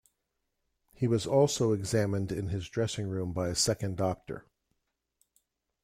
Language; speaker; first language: English; native; English